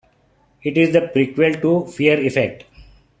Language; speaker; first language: English; non-native, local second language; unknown